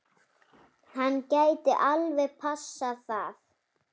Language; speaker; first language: Icelandic; native; Icelandic